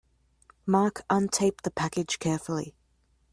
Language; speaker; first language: English; native; English